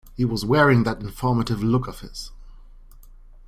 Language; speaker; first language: English; non-native, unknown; German